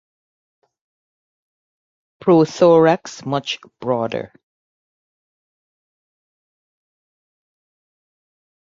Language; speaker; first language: English; non-native, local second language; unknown